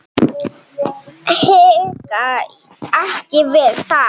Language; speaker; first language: Icelandic; non-native, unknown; Slovenian